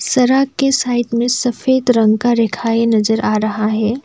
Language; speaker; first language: Hindi; non-native, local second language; Assamese